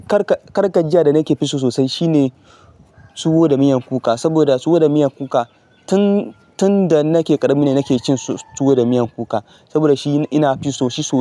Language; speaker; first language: Hausa; non-native, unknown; Yoruba